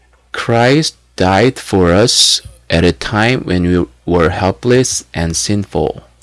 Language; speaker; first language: English; non-native, fluent; Korean